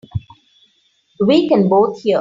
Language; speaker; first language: English; non-native, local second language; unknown